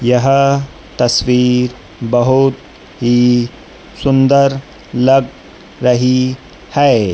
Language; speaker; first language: Hindi; native; Hindi